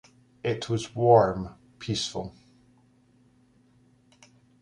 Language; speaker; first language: English; native; English